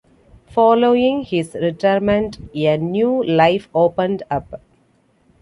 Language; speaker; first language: English; non-native, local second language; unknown